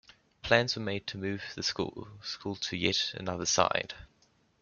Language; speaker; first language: English; native; English